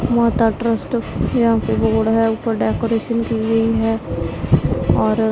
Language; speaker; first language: Hindi; non-native, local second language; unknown